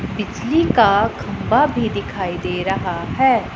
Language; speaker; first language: Hindi; non-native, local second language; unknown